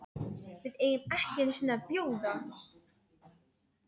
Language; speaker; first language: Icelandic; non-native, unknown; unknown